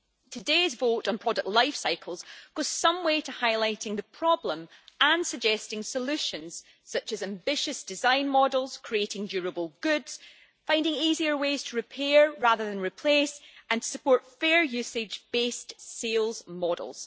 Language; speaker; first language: English; native; English